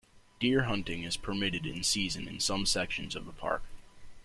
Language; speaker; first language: English; native; English